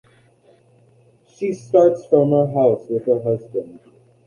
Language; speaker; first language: English; native; English